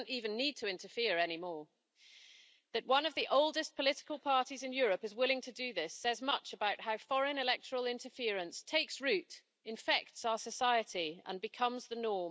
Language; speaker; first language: English; native; English